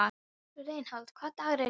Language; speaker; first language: Icelandic; non-native, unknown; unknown